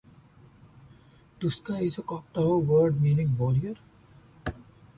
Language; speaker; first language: English; non-native, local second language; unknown